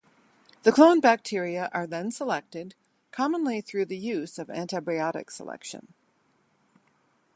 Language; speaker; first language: English; native; English